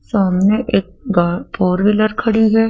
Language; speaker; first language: Hindi; native; Hindi